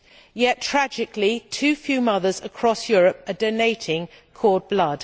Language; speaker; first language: English; native; English